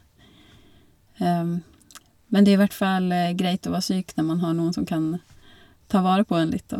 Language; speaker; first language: Norwegian; non-native, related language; Swedish